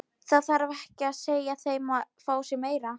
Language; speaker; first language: Icelandic; non-native, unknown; Polish